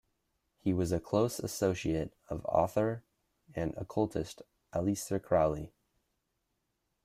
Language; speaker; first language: English; native; English